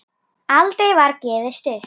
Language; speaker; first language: Icelandic; native; Icelandic